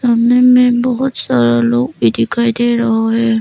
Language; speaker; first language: Hindi; early bilingual, other home language; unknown